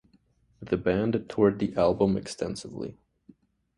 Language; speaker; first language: English; native; English